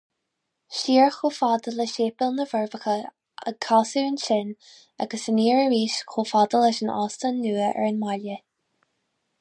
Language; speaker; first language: Irish; non-native, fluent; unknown